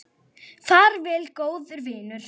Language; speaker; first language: Icelandic; native; Icelandic